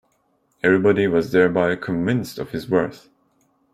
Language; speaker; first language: English; non-native, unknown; Turkish